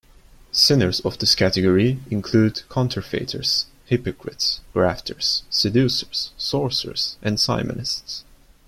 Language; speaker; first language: English; non-native, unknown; Turkish